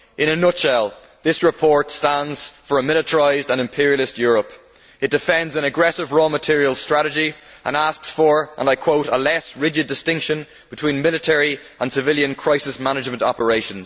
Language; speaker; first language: English; native; English